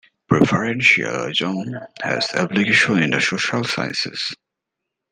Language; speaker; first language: English; native; English